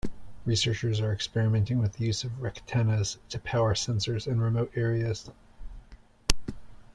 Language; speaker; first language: English; native; English